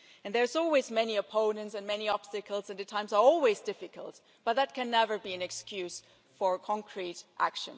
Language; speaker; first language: English; non-native, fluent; German